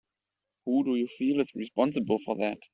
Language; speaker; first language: English; native; English